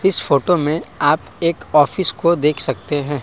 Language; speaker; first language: Hindi; non-native, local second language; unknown